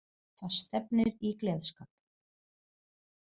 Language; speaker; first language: Icelandic; non-native, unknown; Portuguese